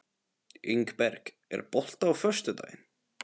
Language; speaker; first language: Icelandic; non-native, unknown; Polish